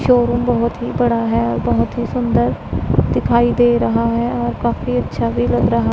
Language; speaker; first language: Hindi; non-native, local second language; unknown